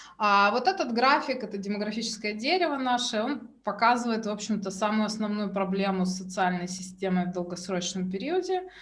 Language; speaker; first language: Russian; native; Russian